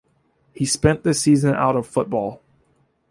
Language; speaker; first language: English; native; English